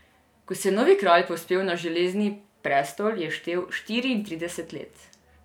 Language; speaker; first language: Slovenian; non-native, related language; Serbian